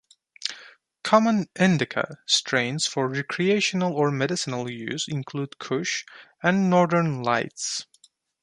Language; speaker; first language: English; non-native, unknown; Turkish